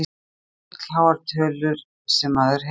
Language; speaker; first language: Icelandic; native; Icelandic